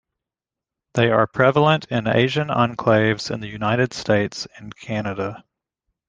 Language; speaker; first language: English; native; English